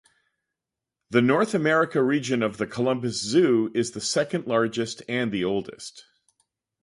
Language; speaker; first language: English; native; English